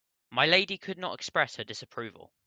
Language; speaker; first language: English; native; English